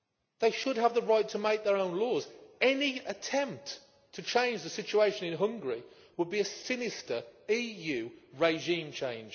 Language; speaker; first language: English; native; English